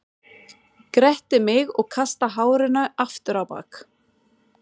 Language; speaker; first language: Icelandic; non-native, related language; Swedish